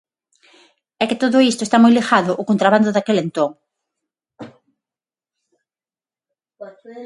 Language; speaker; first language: Galician; non-native, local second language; Spanish